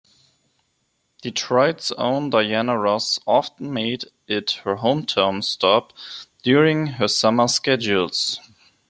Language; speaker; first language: English; non-native, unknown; German